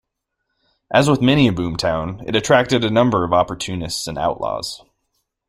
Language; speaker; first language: English; native; English